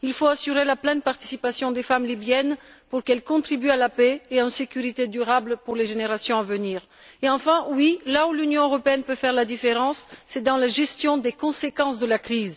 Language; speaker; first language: French; non-native, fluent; Bulgarian